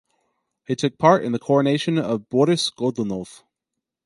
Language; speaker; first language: English; native; English